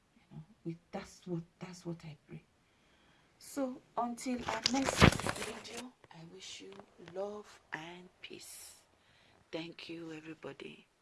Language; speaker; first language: English; non-native, local second language; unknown